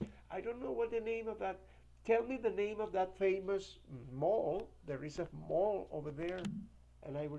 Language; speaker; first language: English; non-native, fluent; Spanish